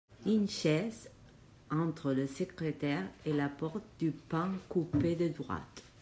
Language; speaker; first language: French; non-native, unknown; Catalan